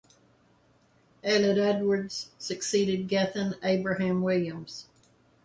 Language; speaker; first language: English; native; English